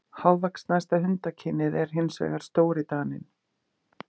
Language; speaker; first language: Icelandic; native; Icelandic